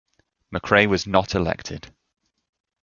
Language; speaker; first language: English; native; English